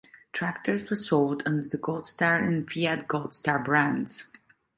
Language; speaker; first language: English; non-native, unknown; Italian